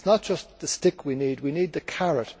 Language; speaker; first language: English; native; English